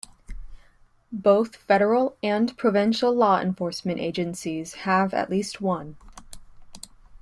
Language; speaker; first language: English; native; English